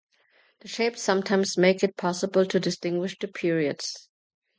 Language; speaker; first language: English; non-native, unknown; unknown